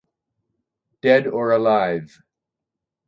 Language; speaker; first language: English; native; English